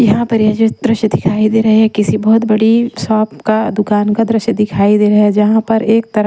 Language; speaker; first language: Hindi; non-native, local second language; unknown